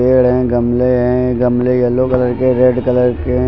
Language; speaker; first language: Hindi; native; Hindi